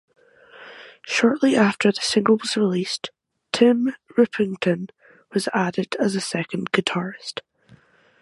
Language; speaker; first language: English; native; English